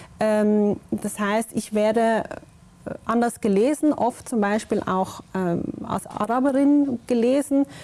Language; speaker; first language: German; native; German